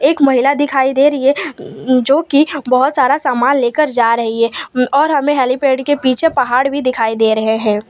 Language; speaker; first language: Hindi; non-native, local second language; Gujarati